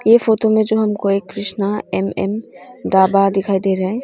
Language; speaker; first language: Hindi; non-native, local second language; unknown